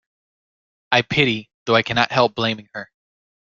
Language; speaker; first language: English; native; English